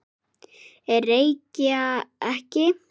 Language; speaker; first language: Icelandic; native; Icelandic